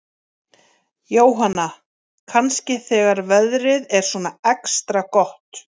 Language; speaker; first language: Icelandic; native; Icelandic